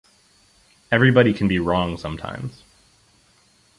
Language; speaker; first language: English; native; English